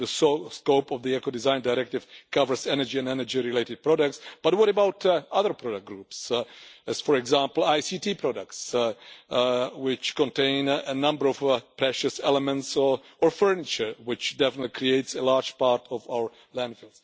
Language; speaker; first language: English; non-native, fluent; Czech